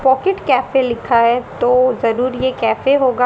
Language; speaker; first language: Hindi; native; Hindi